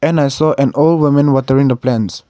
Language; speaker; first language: English; non-native, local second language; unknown